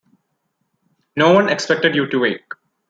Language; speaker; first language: English; non-native, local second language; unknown